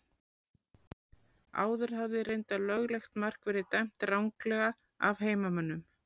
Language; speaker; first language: Icelandic; native; Icelandic